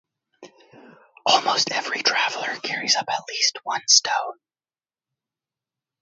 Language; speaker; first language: English; native; English